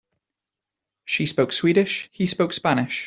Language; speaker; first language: English; native; English